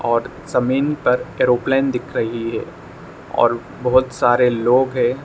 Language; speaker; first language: Hindi; non-native, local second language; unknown